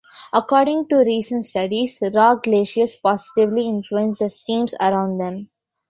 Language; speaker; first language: English; non-native, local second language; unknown